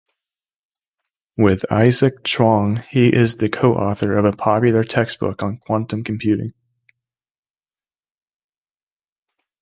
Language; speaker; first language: English; native; English